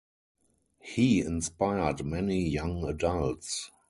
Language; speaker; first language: English; non-native, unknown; German